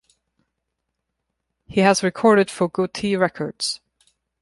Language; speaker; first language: English; non-native, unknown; German